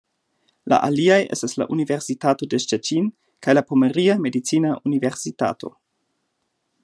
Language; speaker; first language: Esperanto; non-native, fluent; German